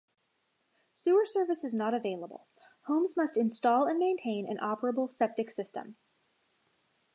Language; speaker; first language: English; native; English